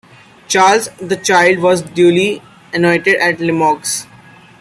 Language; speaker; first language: English; non-native, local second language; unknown